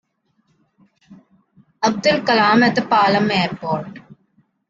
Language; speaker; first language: English; non-native, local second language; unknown